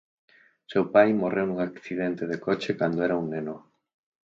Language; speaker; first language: Galician; native; Galician